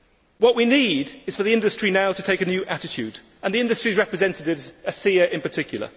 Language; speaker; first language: English; native; English